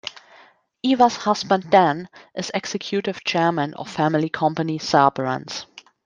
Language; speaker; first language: English; non-native, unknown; German